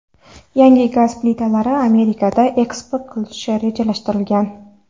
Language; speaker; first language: Uzbek; non-native, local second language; Kara-Kalpak